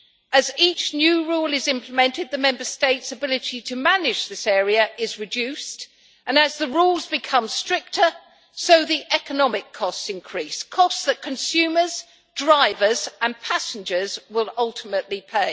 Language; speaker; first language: English; native; English